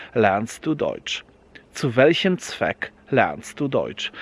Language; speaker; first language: German; non-native, fluent; Polish